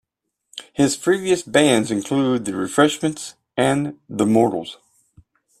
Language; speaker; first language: English; native; English